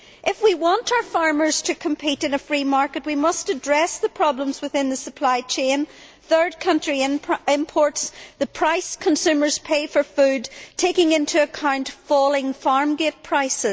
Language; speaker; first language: English; native; English